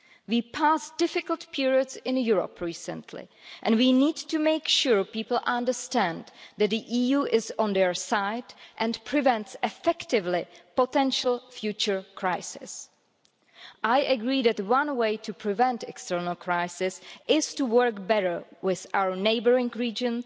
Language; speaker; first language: English; non-native, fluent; Czech